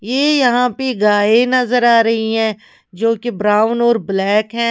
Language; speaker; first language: Hindi; non-native, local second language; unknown